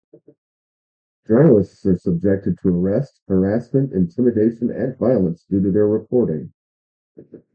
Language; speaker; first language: English; native; English